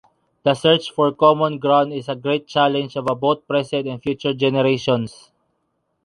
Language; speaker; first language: English; non-native, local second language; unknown